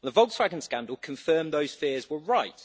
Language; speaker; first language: English; native; English